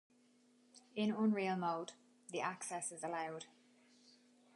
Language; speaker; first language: English; native; English